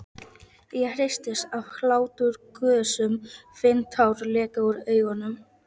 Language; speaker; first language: Icelandic; non-native, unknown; Polish